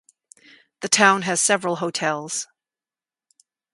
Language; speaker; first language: English; native; English